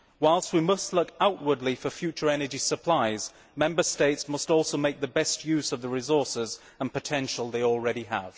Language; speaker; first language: English; native; English